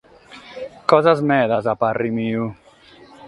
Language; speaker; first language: Sardinian; non-native, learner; Catalan